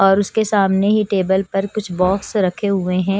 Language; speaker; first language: Hindi; non-native, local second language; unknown